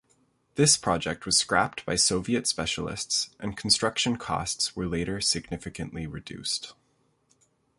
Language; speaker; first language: English; native; English